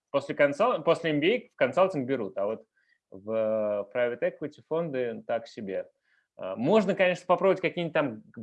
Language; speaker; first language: Russian; native; Russian